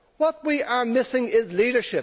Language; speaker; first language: English; native; English